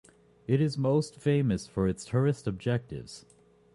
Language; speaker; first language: English; native; English